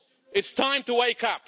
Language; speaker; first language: English; non-native, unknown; Lithuanian